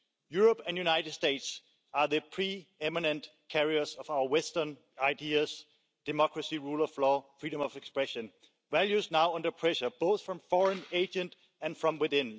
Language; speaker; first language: English; non-native, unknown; Danish